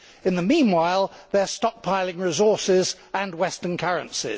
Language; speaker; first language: English; native; English